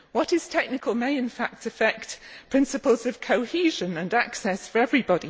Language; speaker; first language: English; native; English